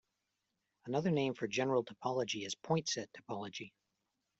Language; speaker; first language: English; native; English